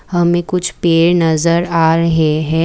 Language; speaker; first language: Hindi; non-native, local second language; Assamese